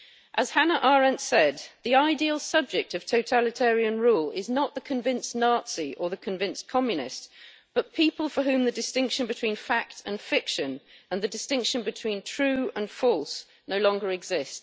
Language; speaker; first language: English; native; English